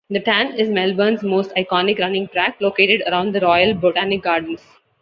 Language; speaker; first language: English; non-native, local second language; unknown